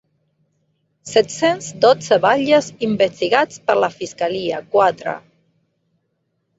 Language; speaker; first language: Catalan; non-native, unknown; Spanish